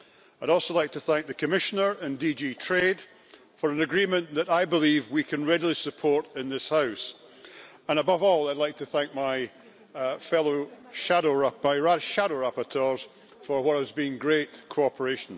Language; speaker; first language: English; native; English